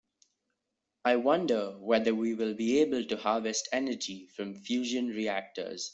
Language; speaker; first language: English; non-native, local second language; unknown